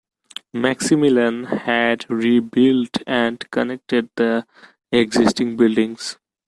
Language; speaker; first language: English; non-native, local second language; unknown